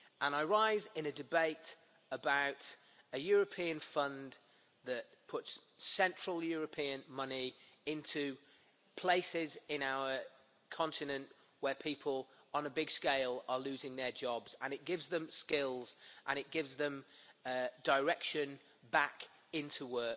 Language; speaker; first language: English; native; English